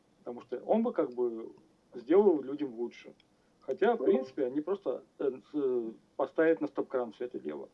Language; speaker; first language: Russian; native; Russian